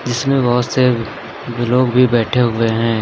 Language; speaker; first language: Hindi; native; Hindi